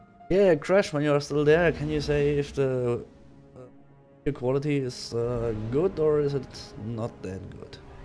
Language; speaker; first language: English; non-native, fluent; German